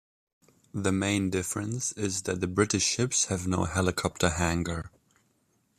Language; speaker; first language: English; non-native, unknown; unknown